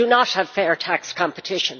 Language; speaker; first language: English; native; English